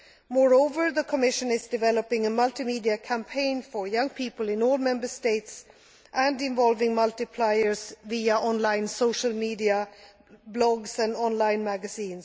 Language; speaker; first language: English; non-native, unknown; Swedish